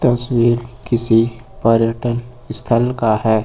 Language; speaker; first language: Hindi; native; Hindi